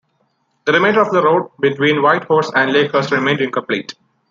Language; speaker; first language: English; non-native, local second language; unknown